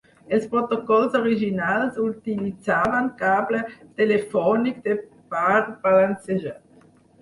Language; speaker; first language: Catalan; non-native, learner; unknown